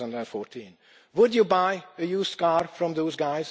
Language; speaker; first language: English; non-native, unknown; Hungarian